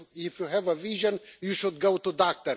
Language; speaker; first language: English; non-native, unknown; Romanian